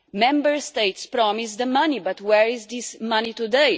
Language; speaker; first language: English; non-native, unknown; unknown